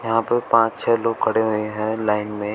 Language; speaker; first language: Hindi; native; Hindi